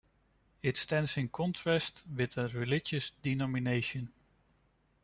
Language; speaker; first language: English; non-native, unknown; Dutch